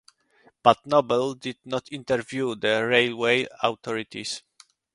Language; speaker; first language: English; non-native, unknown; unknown